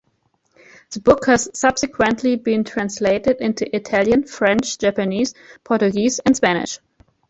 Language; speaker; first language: English; non-native, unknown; German